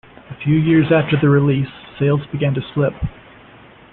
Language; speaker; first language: English; native; English